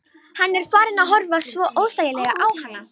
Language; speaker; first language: Icelandic; non-native, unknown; Romanian